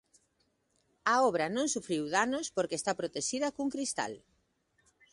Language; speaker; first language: Galician; native; Galician